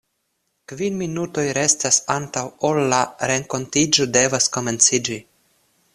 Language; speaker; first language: Esperanto; non-native, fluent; Russian